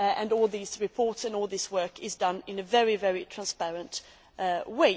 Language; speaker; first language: English; non-native, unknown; Swedish